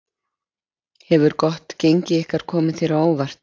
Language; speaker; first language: Icelandic; native; Icelandic